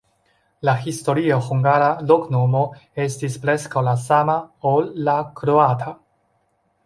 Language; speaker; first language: Esperanto; non-native, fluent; Chinese